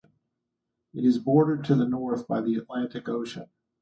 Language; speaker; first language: English; native; English